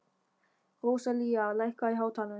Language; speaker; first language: Icelandic; non-native, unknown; German